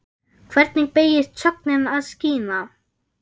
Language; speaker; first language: Icelandic; non-native, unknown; German